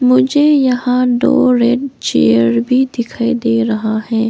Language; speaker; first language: Hindi; non-native, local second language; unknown